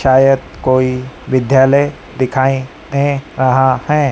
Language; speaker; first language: Hindi; native; Hindi